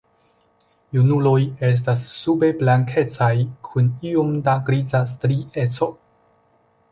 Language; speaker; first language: Esperanto; non-native, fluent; Chinese